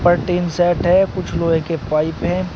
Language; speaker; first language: Hindi; native; Hindi